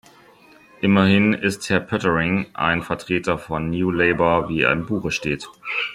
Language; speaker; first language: German; native; German